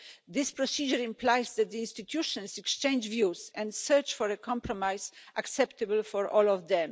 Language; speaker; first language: English; non-native, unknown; Polish